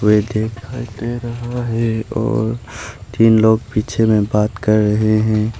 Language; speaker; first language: Hindi; non-native, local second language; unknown